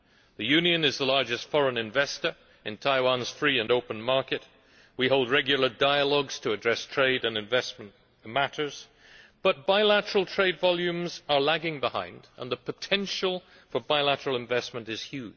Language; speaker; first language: English; native; English